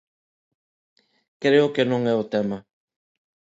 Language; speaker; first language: Galician; non-native, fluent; Spanish